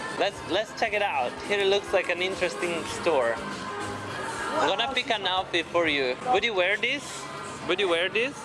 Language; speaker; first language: English; non-native, fluent; Italian